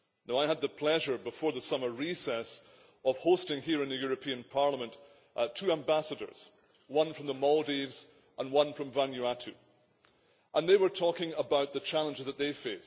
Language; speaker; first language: English; native; English